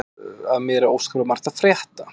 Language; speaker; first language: Icelandic; native; Icelandic